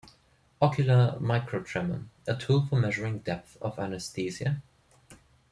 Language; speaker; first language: English; non-native, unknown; German